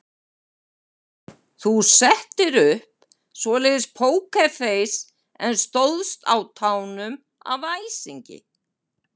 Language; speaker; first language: Icelandic; native; Icelandic